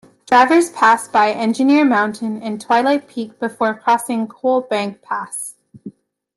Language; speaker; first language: English; native; English